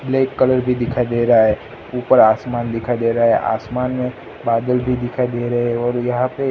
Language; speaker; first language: Hindi; non-native, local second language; Gujarati